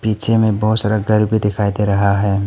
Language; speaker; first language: Hindi; non-native, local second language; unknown